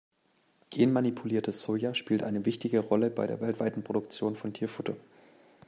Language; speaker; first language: German; native; German